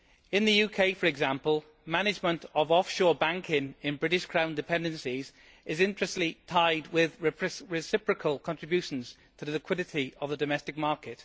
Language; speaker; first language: English; native; English